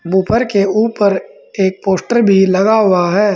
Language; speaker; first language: Hindi; native; Hindi